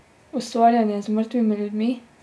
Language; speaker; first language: Slovenian; native; Slovenian